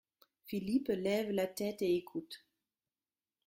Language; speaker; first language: French; non-native, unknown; German